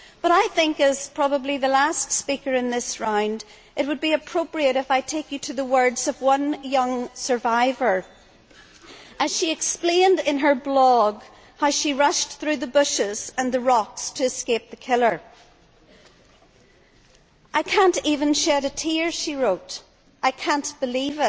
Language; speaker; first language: English; native; English